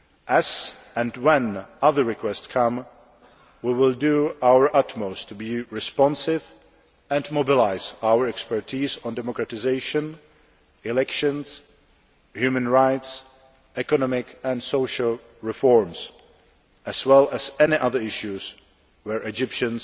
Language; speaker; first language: English; non-native, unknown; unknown